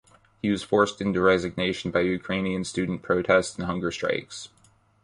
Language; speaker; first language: English; native; English